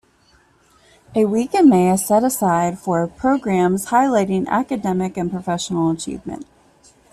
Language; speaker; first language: English; native; English